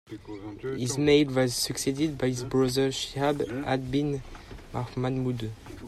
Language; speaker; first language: English; non-native, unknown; French